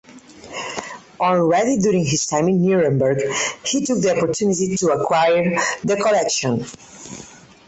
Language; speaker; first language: English; non-native, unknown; Catalan